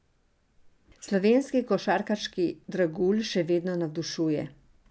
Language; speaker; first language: Slovenian; non-native, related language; Serbian